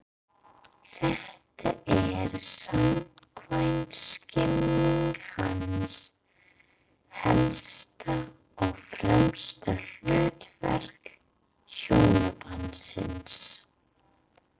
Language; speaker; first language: Icelandic; non-native, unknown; English